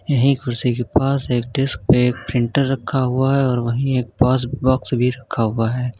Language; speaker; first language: Hindi; native; Hindi